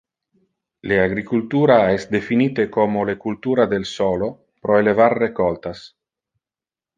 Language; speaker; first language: Interlingua; non-native, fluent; Italian